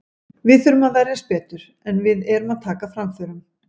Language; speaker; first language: Icelandic; native; Icelandic